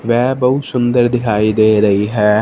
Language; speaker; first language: Hindi; non-native, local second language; Punjabi